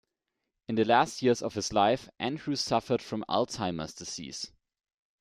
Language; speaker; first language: English; non-native, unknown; German